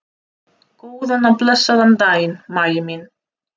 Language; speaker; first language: Icelandic; non-native, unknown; Russian